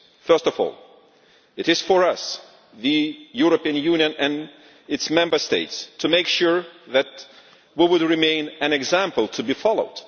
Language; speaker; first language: English; non-native, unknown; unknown